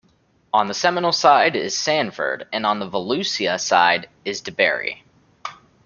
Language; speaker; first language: English; native; English